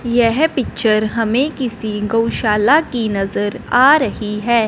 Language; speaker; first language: Hindi; non-native, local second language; Punjabi